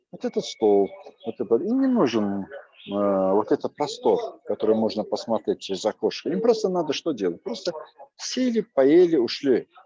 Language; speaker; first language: Russian; non-native, local second language; Azerbaijani